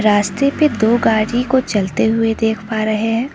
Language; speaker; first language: Hindi; non-native, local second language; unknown